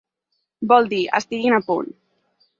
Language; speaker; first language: Catalan; native; Catalan